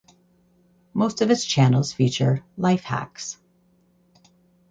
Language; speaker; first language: English; native; English